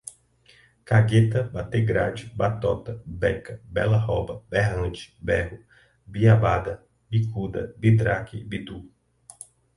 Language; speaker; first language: Portuguese; native; Portuguese